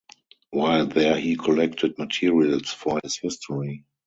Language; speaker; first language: English; non-native, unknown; German